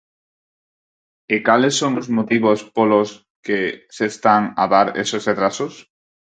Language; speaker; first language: Galician; non-native, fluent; Spanish